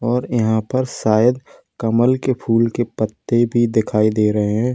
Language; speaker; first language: Hindi; native; Hindi